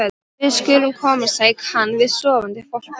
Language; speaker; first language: Icelandic; non-native, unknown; Polish